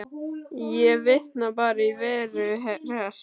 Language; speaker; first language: Icelandic; native; Icelandic